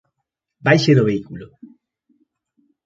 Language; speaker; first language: Galician; native; Galician